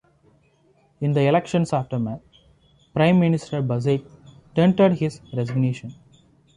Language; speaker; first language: English; non-native, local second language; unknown